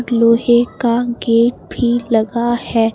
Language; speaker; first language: Hindi; native; Hindi